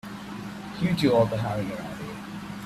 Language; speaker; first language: English; non-native, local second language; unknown